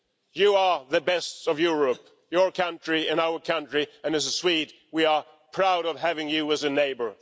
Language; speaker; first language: English; non-native, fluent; Swedish